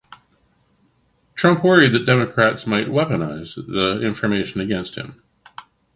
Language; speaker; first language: English; native; English